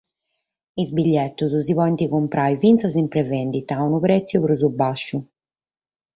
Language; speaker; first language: Sardinian; native; Sardinian